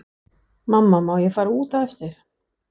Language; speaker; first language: Icelandic; non-native, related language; Danish